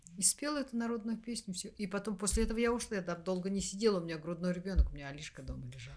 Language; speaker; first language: Russian; non-native, local second language; Kazakh